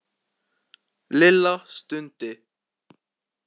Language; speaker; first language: Icelandic; native; Icelandic